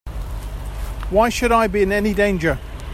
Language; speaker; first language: English; native; English